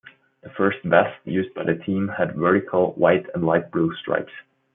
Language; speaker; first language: English; non-native, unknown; German